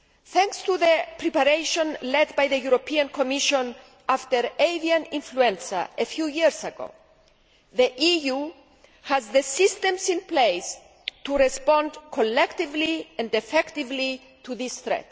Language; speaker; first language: English; non-native, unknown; Greek